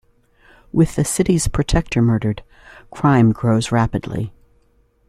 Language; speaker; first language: English; native; English